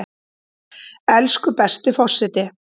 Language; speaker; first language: Icelandic; native; Icelandic